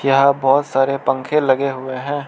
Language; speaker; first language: Hindi; non-native, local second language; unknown